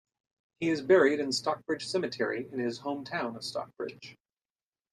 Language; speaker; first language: English; native; English